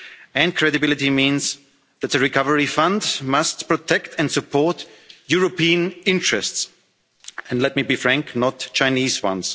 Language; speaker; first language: English; non-native, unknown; German